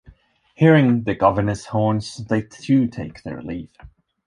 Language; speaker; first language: English; non-native, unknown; Swedish